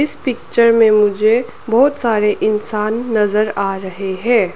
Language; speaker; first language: Hindi; non-native, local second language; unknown